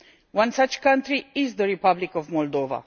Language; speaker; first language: English; non-native, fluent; Romanian